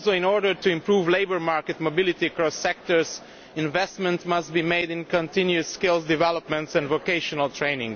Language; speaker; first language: English; non-native, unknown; Romanian